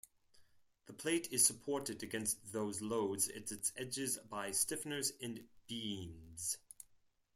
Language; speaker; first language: English; non-native, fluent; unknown